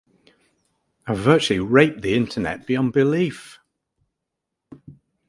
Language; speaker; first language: English; native; English